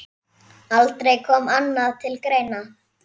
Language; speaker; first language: Icelandic; native; Icelandic